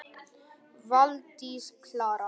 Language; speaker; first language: Icelandic; non-native, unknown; Vietnamese